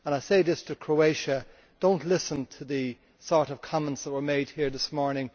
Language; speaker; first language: English; native; English